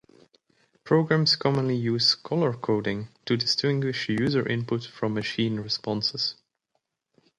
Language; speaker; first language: English; native; English